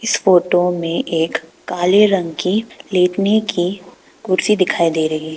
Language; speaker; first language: Hindi; non-native, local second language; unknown